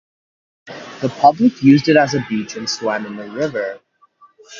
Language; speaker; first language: English; native; English